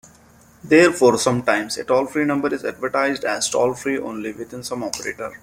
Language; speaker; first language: English; non-native, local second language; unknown